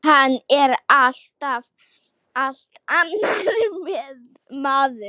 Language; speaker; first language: Icelandic; non-native, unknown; Slovak